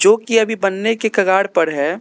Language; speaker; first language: Hindi; non-native, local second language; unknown